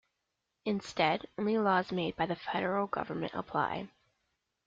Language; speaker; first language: English; native; English